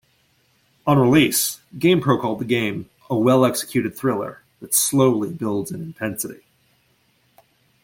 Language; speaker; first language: English; native; English